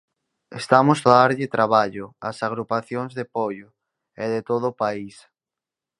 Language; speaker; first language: Galician; native; Galician